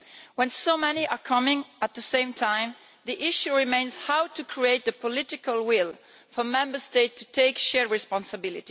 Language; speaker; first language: English; non-native, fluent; Italian